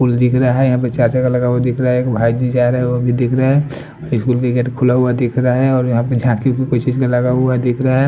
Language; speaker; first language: Hindi; non-native, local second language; Bhojpuri